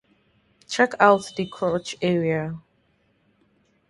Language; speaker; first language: English; non-native, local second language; Yoruba